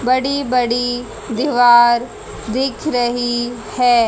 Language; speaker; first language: Hindi; native; Hindi